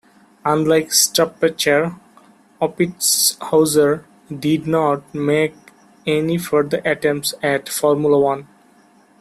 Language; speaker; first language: English; non-native, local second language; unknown